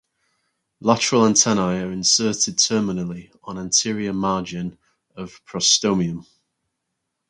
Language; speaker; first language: English; native; English